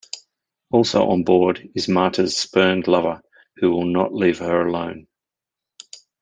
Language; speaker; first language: English; native; English